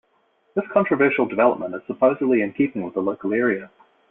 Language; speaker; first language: English; native; English